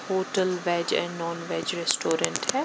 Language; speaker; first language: Hindi; non-native, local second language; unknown